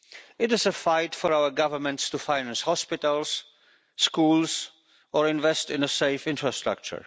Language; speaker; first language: English; non-native, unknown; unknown